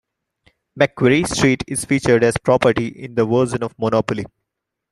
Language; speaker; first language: English; non-native, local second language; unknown